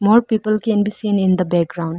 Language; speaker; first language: English; non-native, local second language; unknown